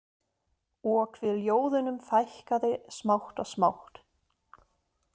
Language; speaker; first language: Icelandic; non-native, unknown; German